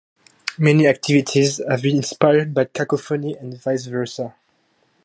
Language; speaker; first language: English; non-native, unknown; French